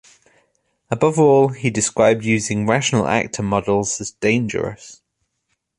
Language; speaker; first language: English; native; English